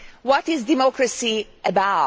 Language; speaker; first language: English; non-native, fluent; Hungarian